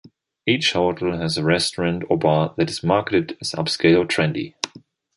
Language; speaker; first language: English; non-native, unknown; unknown